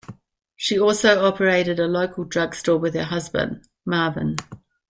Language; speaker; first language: English; native; English